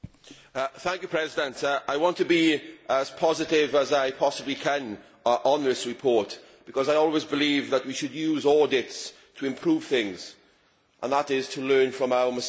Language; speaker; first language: English; native; English